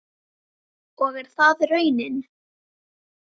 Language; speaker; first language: Icelandic; native; Icelandic